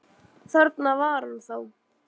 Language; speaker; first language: Icelandic; native; Icelandic